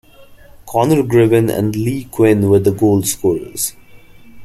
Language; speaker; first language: English; non-native, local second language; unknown